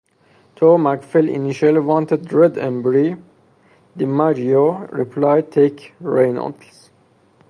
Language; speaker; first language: English; non-native, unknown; Persian